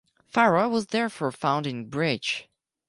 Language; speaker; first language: English; non-native, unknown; French